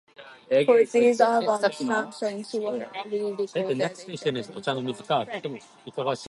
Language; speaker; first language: English; native; English